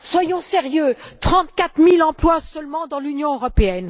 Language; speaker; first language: French; native; French